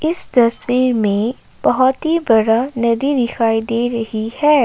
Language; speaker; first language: Hindi; non-native, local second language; Assamese